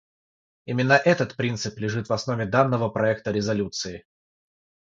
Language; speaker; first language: Russian; non-native, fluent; Georgian